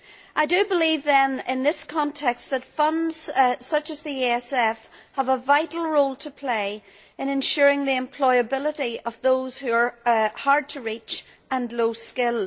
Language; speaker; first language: English; native; English